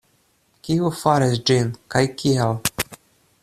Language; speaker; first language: Esperanto; non-native, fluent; Russian